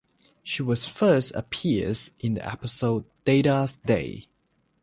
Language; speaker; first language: English; non-native, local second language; Chinese